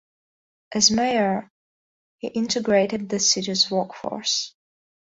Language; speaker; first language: English; non-native, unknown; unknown